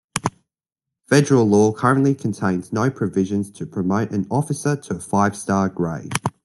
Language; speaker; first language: English; native; English